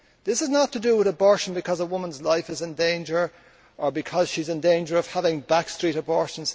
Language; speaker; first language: English; native; English